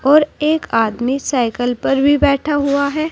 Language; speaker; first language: Hindi; native; Hindi